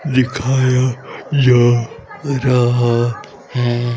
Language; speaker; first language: Hindi; native; Hindi